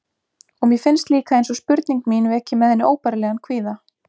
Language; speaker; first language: Icelandic; native; Icelandic